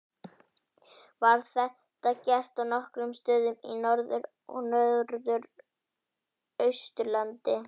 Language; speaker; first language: Icelandic; native; Icelandic